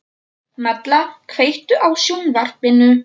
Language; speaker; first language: Icelandic; non-native, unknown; Polish